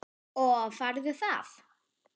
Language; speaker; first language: Icelandic; non-native, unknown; German